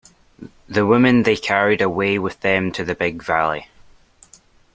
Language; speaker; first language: English; native; English